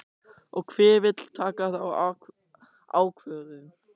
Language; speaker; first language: Icelandic; non-native, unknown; German